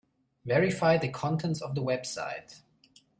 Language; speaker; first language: English; non-native, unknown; German